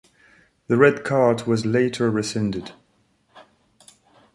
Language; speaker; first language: English; non-native, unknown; French